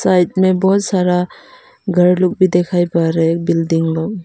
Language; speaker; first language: Hindi; non-native, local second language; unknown